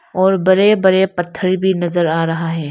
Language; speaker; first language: Hindi; non-native, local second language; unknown